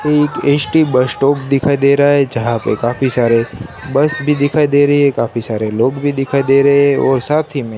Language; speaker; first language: Hindi; non-native, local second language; Gujarati